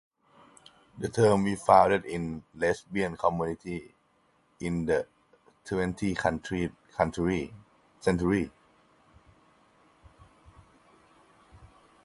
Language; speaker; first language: English; non-native, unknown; Thai